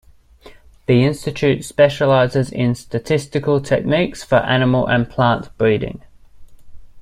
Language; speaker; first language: English; native; English